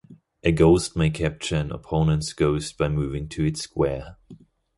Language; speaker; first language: English; non-native, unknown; German